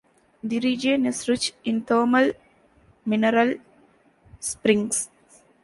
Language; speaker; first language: English; non-native, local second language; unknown